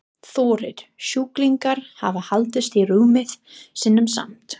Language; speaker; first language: Icelandic; non-native, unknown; English